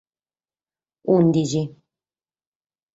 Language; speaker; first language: Sardinian; native; Sardinian